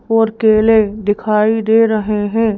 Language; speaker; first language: Hindi; native; Hindi